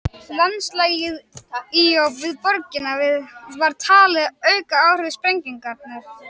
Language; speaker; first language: Icelandic; native; Icelandic